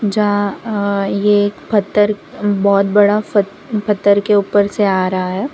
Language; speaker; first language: Hindi; non-native, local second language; Gujarati